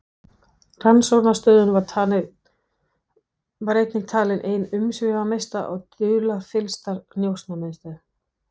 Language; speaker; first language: Icelandic; non-native, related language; Danish